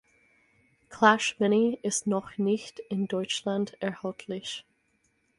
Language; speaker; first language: German; non-native, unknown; English